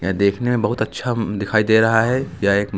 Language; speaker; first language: Hindi; native; Hindi